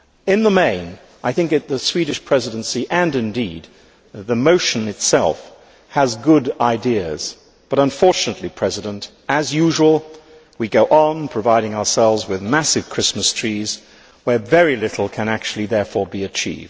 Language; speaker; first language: English; native; English